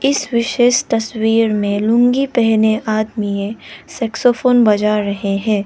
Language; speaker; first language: Hindi; non-native, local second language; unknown